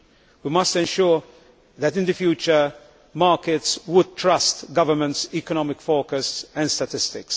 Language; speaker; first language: English; non-native, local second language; Maltese